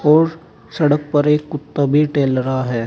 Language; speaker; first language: Hindi; native; Hindi